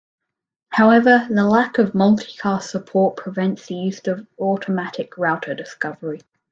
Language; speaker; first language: English; native; English